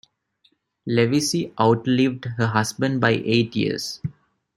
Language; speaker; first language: English; non-native, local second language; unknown